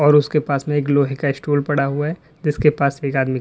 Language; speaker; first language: Hindi; native; Hindi